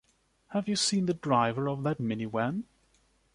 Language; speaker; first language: English; non-native, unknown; German